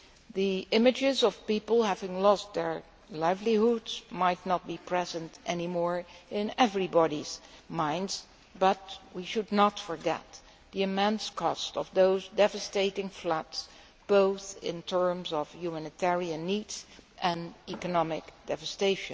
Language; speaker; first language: English; non-native, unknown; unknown